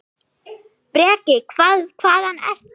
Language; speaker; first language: Icelandic; non-native, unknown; German